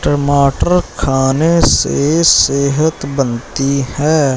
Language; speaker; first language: Hindi; non-native, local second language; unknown